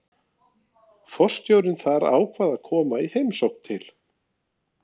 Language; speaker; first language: Icelandic; non-native, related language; Norwegian